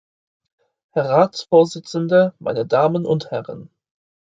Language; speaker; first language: German; non-native, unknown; English